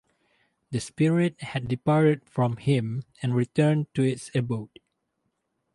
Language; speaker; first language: English; non-native, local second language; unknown